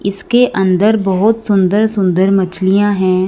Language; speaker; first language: Hindi; non-native, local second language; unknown